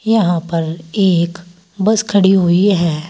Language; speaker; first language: Hindi; native; Hindi